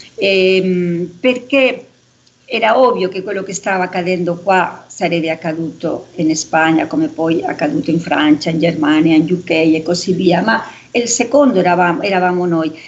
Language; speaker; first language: Italian; non-native, related language; Spanish